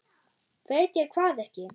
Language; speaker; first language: Icelandic; non-native, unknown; German